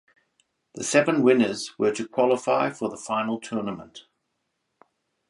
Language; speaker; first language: English; native; English